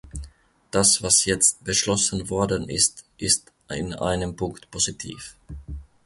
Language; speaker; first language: German; non-native, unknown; Finnish